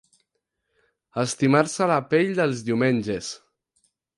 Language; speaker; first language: Catalan; non-native, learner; Spanish